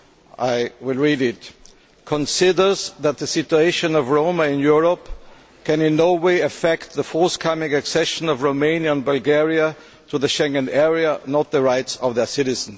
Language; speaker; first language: English; non-native, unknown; German